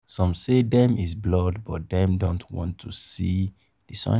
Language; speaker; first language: English; non-native, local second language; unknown